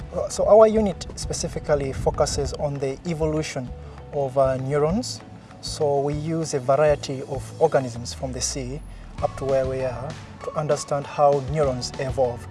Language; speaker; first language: English; non-native, local second language; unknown